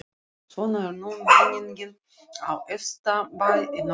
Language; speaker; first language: Icelandic; non-native, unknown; Russian